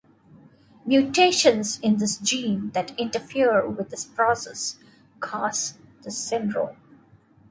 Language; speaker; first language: English; non-native, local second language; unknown